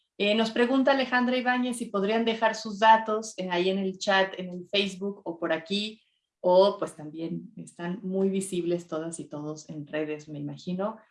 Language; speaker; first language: Spanish; native; Spanish